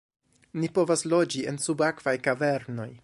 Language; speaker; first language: Esperanto; non-native, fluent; English